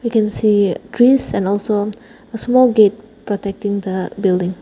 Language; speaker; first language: English; non-native, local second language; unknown